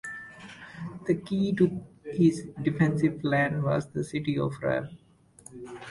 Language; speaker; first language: English; native; English